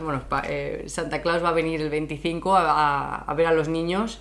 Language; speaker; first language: Spanish; native; Spanish